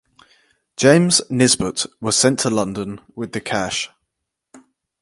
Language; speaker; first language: English; native; English